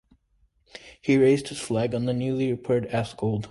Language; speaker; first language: English; native; English